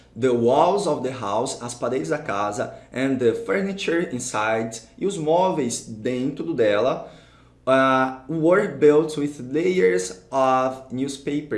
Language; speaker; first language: English; non-native, fluent; Portuguese